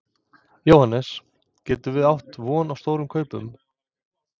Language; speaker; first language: Icelandic; non-native, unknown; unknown